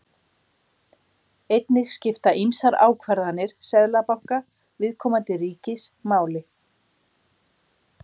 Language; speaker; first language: Icelandic; native; Icelandic